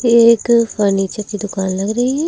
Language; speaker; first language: Hindi; native; Hindi